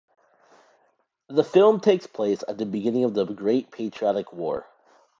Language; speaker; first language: English; native; English